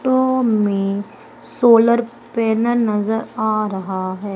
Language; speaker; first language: Hindi; native; Hindi